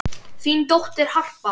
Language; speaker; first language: Icelandic; native; Icelandic